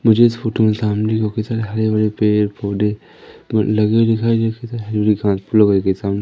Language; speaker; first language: Hindi; native; Hindi